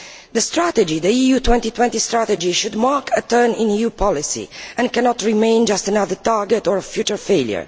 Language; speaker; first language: English; non-native, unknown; Romanian